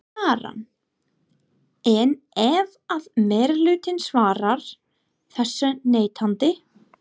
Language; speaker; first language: Icelandic; non-native, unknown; English